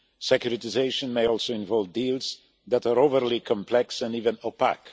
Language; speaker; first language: English; non-native, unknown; Polish